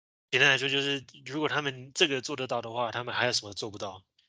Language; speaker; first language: Chinese; native; Chinese